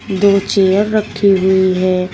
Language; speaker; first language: Hindi; native; Hindi